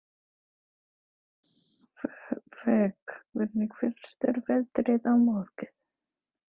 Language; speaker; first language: Icelandic; non-native, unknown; Filipino